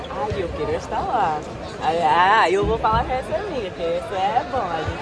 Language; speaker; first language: Portuguese; non-native, fluent; English